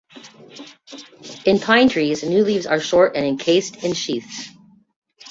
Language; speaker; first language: English; native; English